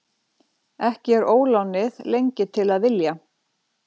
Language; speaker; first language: Icelandic; native; Icelandic